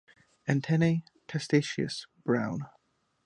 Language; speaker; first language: English; native; English